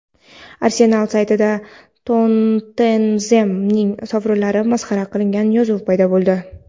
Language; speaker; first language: Uzbek; non-native, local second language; Kara-Kalpak